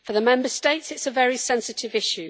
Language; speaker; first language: English; native; English